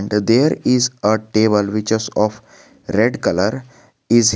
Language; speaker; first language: English; non-native, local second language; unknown